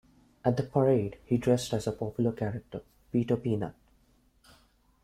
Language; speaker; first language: English; non-native, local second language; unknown